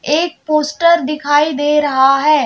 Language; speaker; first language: Hindi; native; Hindi